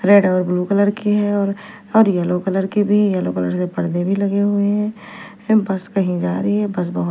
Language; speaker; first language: Hindi; non-native, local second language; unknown